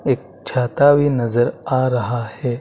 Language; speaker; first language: Hindi; native; Hindi